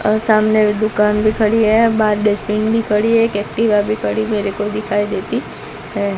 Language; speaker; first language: Hindi; non-native, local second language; Gujarati